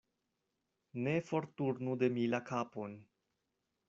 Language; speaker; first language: Esperanto; non-native, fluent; Spanish